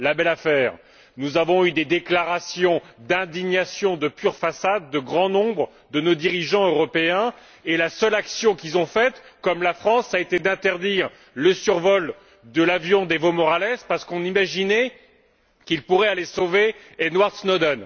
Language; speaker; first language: French; native; French